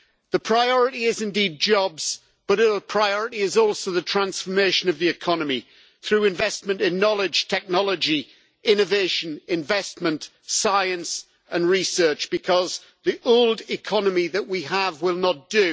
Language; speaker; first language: English; native; English